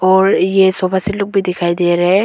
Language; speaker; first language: Hindi; non-native, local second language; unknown